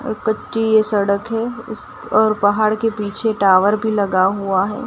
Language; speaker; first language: Hindi; non-native, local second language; Gujarati